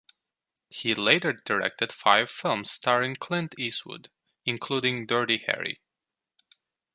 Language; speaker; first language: English; non-native, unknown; Turkish